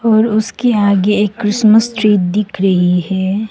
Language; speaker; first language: Hindi; non-native, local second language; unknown